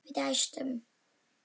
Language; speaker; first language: Icelandic; non-native, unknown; Polish